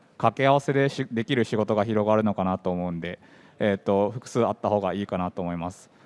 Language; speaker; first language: Japanese; native; Japanese